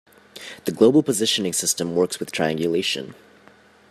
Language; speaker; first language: English; native; English